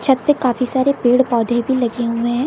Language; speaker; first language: Hindi; native; Hindi